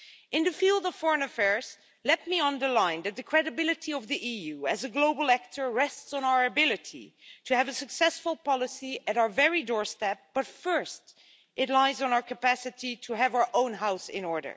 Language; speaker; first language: English; non-native, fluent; Dutch